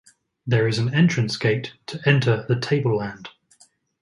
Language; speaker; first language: English; native; English